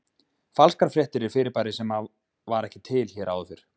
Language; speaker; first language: Icelandic; native; Icelandic